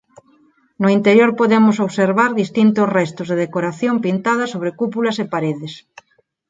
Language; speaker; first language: Galician; non-native, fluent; Spanish